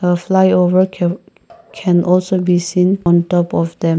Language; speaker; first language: English; non-native, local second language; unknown